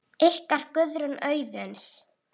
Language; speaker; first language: Icelandic; native; Icelandic